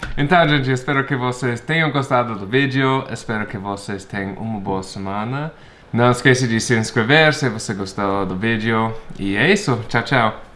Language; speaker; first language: Portuguese; non-native, fluent; English